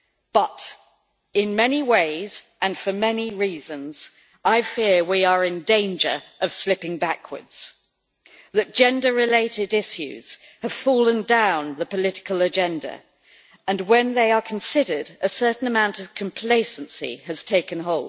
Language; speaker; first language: English; native; English